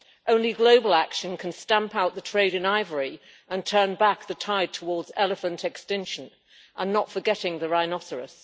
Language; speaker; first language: English; native; English